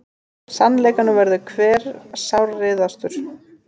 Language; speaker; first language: Icelandic; native; Icelandic